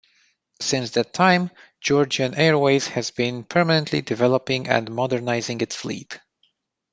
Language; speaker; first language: English; non-native, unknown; Romanian